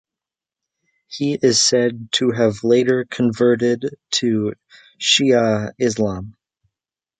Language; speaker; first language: English; native; English